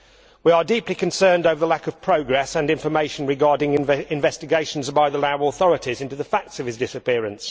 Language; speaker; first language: English; native; English